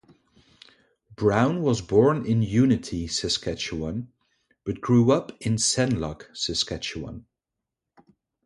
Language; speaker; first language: English; non-native, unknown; Dutch